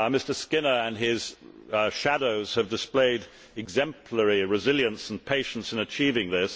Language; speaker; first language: English; native; English